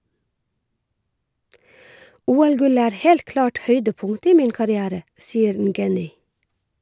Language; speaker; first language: Norwegian; native; Norwegian